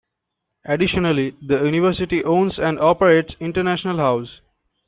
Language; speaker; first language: English; non-native, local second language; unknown